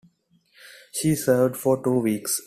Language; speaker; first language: English; non-native, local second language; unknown